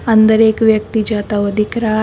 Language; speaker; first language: Hindi; native; Hindi